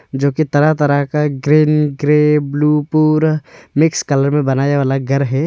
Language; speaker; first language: Hindi; early bilingual, other home language; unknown